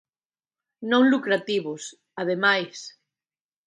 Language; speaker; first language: Galician; native; Galician